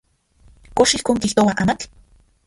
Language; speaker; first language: Central Puebla Nahuatl; non-native, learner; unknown